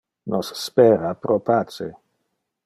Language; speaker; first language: Interlingua; non-native, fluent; Dutch